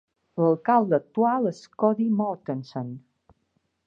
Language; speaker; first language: Catalan; native; Catalan